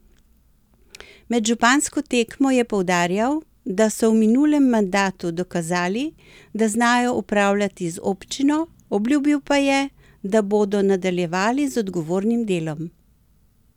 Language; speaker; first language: Slovenian; native; Slovenian